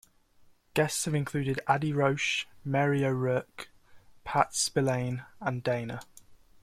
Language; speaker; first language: English; native; English